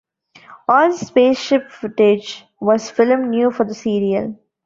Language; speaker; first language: English; non-native, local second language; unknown